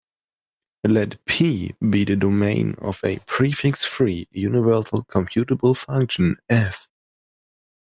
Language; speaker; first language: English; non-native, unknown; German